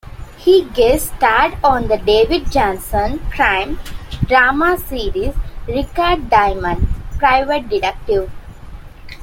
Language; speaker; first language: English; non-native, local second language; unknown